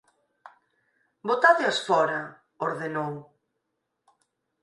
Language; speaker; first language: Galician; native; Galician